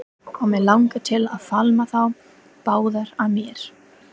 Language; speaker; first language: Icelandic; non-native, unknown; English